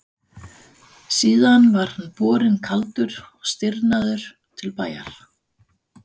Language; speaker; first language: Icelandic; non-native, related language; Danish